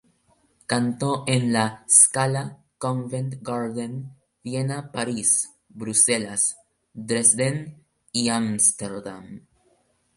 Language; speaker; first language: Spanish; native; Spanish